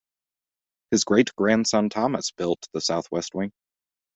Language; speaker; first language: English; native; English